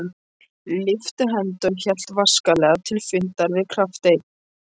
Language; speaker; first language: Icelandic; non-native, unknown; English